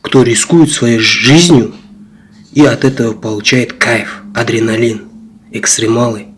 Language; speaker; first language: Russian; non-native, local second language; Kazakh